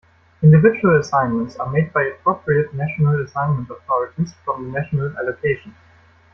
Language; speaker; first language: English; non-native, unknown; German